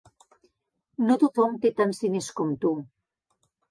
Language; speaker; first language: Catalan; native; Catalan